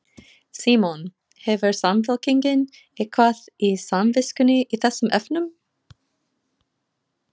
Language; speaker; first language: Icelandic; non-native, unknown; English